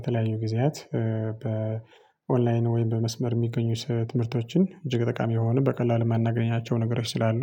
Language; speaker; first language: Amharic; non-native, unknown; Tigrinya